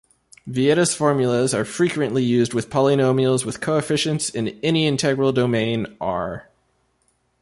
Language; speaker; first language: English; native; English